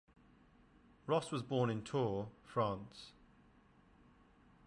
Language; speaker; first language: English; native; English